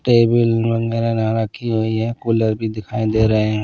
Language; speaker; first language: Hindi; non-native, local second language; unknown